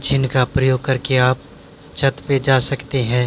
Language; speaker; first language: Hindi; native; Hindi